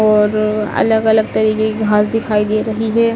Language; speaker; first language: Hindi; native; Hindi